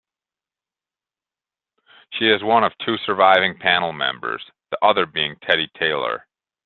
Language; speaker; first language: English; native; English